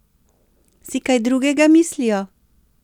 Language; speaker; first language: Slovenian; native; Slovenian